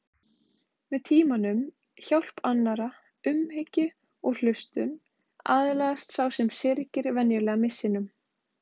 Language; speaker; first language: Icelandic; native; Icelandic